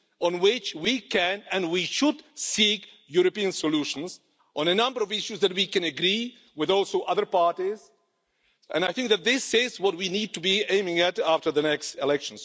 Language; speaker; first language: English; non-native, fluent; Czech